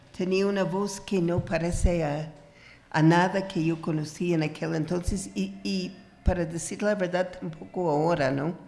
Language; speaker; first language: Spanish; non-native, fluent; English